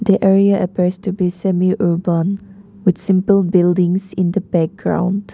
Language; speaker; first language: English; non-native, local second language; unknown